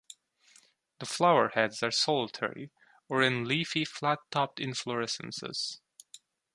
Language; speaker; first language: English; non-native, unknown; Turkish